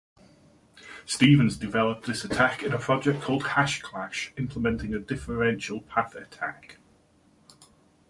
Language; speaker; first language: English; native; English